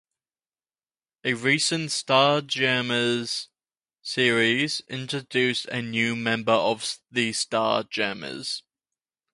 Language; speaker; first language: English; native; English